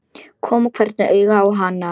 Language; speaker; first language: Icelandic; non-native, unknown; Polish